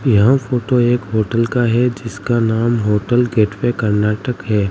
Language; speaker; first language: Hindi; native; Hindi